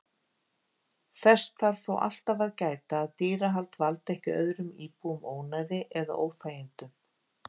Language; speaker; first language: Icelandic; native; Icelandic